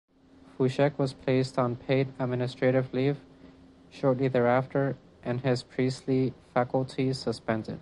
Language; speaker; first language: English; non-native, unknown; Spanish